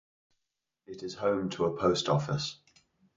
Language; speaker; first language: English; native; English